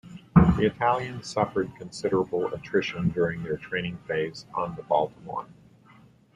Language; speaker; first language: English; native; English